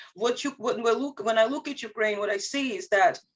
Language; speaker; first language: English; non-native, fluent; Ukrainian